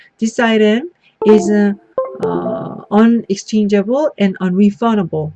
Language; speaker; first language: English; non-native, fluent; Korean